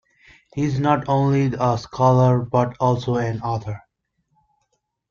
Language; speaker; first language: English; non-native, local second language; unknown